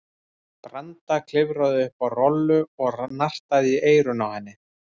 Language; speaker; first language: Icelandic; native; Icelandic